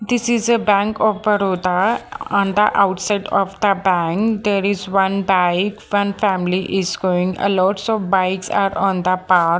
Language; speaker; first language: English; non-native, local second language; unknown